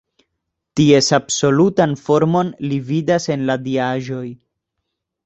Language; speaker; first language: Esperanto; non-native, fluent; Spanish